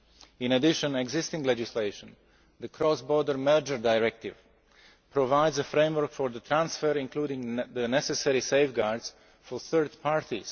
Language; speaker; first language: English; non-native, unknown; Slovak